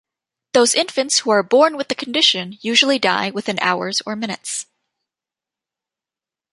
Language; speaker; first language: English; native; English